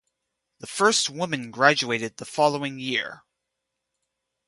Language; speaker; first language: English; native; English